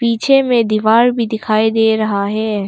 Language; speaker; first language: Hindi; non-native, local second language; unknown